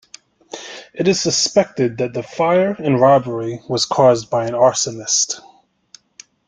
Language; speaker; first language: English; native; English